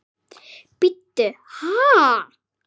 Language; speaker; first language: Icelandic; native; Icelandic